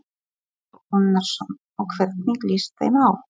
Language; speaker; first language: Icelandic; non-native, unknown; Polish